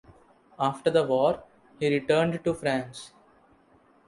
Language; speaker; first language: English; non-native, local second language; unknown